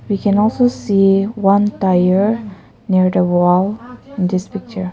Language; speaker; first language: English; non-native, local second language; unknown